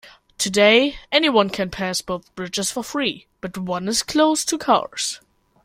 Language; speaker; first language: English; non-native, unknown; German